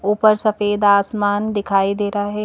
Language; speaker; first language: Hindi; native; Hindi